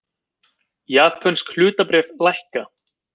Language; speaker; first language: Icelandic; native; Icelandic